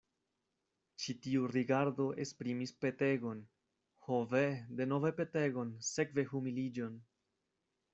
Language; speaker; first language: Esperanto; non-native, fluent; Spanish